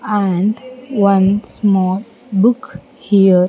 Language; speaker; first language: English; non-native, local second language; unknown